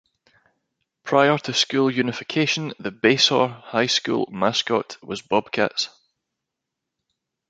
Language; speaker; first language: English; native; English